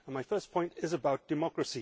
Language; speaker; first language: English; native; English